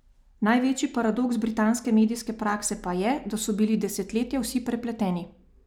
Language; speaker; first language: Slovenian; native; Slovenian